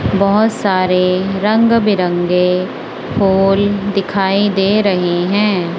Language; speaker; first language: Hindi; non-native, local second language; Punjabi